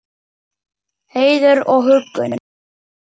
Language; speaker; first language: Icelandic; native; Icelandic